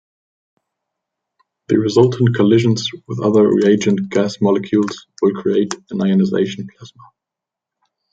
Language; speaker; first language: English; non-native, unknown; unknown